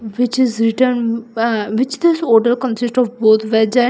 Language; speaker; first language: English; non-native, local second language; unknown